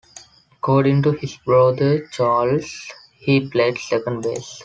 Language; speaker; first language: English; non-native, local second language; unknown